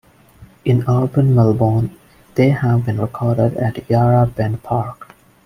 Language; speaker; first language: English; non-native, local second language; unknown